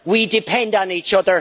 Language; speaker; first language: English; native; English